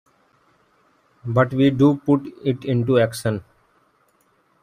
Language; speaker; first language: English; non-native, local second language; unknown